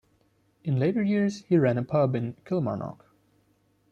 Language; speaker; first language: English; non-native, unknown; German